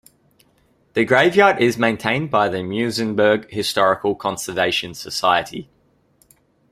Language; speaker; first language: English; native; English